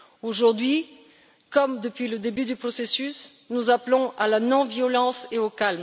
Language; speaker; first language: French; non-native, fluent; Bulgarian